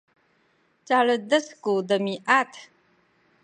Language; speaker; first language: Sakizaya; non-native, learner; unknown